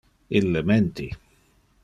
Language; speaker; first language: Interlingua; non-native, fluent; Dutch